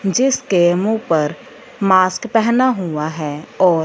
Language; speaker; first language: Hindi; non-native, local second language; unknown